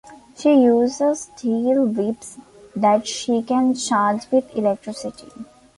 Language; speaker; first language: English; non-native, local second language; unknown